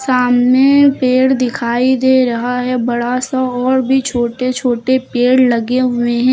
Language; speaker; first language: Hindi; native; Hindi